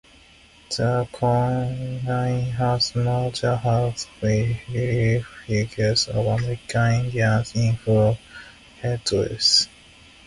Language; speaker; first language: English; non-native, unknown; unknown